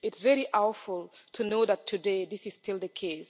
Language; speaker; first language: English; non-native, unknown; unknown